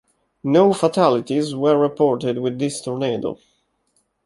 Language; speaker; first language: English; non-native, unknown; Italian